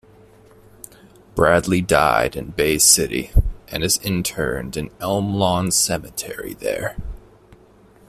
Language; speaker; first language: English; native; English